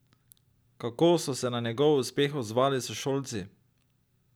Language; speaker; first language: Slovenian; native; Slovenian